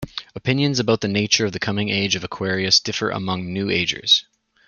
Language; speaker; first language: English; native; English